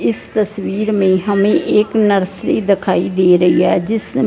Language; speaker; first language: Hindi; non-native, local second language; Punjabi